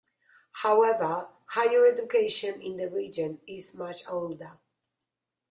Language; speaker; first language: English; non-native, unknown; Spanish